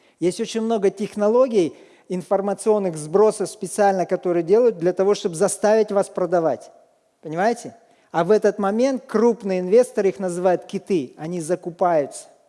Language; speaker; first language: Russian; native; Russian